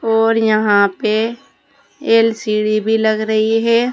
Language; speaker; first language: Hindi; native; Hindi